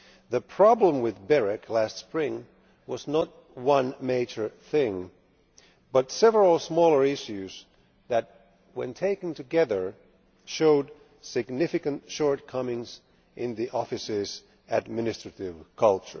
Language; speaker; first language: English; non-native, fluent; Finnish